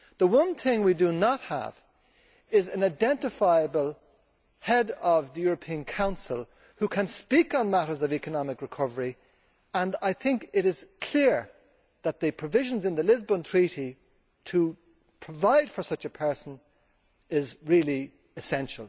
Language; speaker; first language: English; native; English